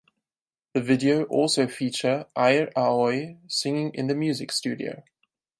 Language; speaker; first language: English; non-native, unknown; German